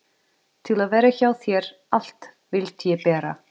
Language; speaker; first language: Icelandic; non-native, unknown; Portuguese